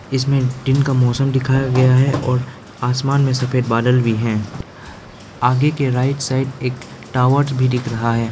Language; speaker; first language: Hindi; non-native, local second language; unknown